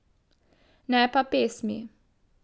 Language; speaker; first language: Slovenian; native; Slovenian